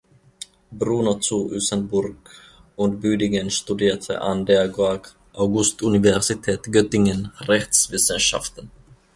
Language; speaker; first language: German; non-native, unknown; Finnish